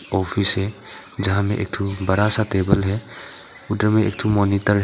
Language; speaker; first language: Hindi; early bilingual, other home language; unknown